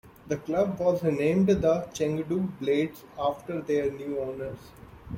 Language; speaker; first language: English; non-native, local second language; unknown